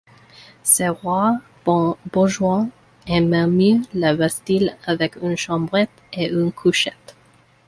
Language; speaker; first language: French; non-native, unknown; English